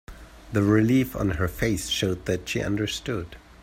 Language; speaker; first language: English; native; English